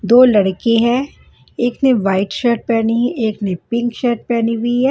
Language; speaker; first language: Hindi; non-native, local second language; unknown